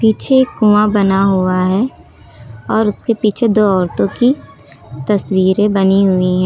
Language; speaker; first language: Hindi; native; Hindi